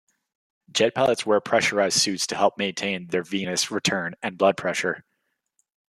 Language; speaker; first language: English; native; English